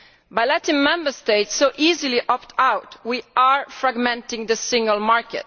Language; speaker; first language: English; non-native, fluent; Italian